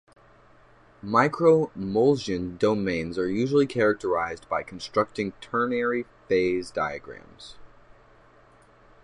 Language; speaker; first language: English; native; English